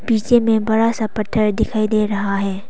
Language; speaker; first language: Hindi; non-native, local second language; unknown